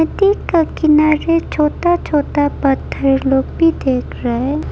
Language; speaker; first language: Hindi; early bilingual, other home language; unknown